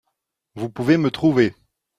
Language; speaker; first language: French; non-native, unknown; Dutch